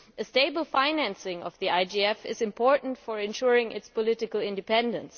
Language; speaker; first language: English; non-native, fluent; German